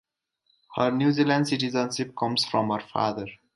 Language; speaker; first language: English; native; English